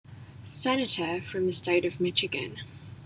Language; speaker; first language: English; non-native, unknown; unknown